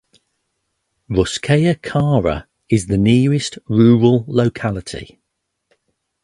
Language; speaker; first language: English; native; English